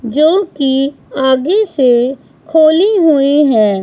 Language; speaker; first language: Hindi; non-native, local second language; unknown